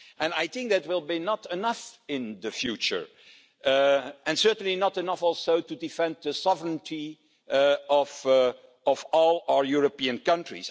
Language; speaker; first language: English; non-native, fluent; Dutch